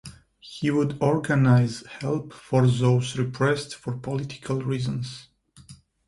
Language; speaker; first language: English; non-native, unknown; Georgian